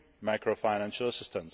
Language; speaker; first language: English; non-native, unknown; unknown